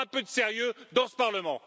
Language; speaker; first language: French; native; French